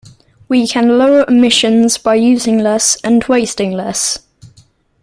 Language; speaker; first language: English; native; English